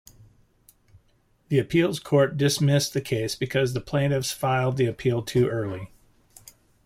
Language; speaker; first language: English; native; English